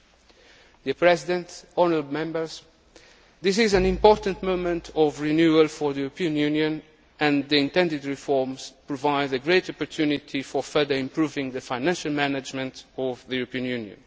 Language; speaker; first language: English; non-native, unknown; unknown